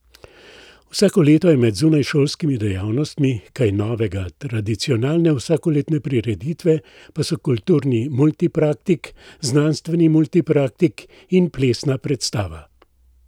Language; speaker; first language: Slovenian; native; Slovenian